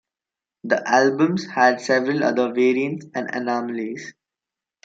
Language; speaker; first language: English; non-native, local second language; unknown